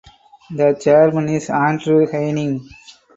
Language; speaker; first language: English; non-native, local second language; Tamil